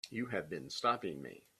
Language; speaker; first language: English; native; English